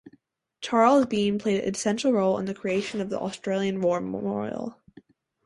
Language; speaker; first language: English; native; English